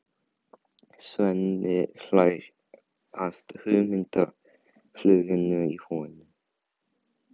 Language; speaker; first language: Icelandic; non-native, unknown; Chinese